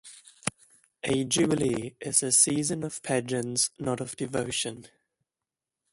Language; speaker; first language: English; non-native, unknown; German